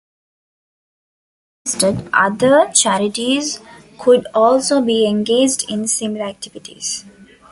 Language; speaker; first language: English; non-native, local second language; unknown